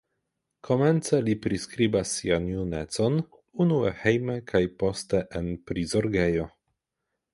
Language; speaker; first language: Esperanto; non-native, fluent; Polish